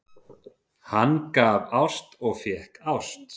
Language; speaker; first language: Icelandic; native; Icelandic